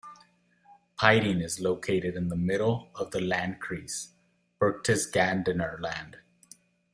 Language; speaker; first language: English; non-native, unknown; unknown